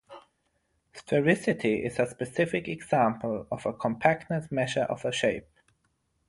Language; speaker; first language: English; non-native, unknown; German